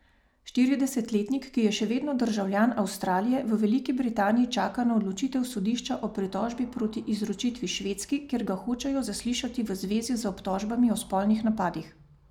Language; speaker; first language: Slovenian; native; Slovenian